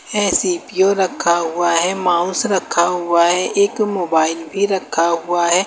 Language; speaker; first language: Hindi; native; Hindi